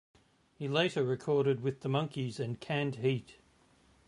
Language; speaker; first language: English; native; English